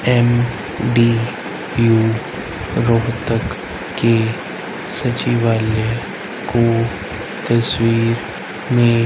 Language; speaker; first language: Hindi; native; Hindi